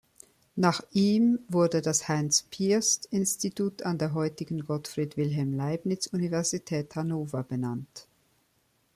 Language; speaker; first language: German; native; German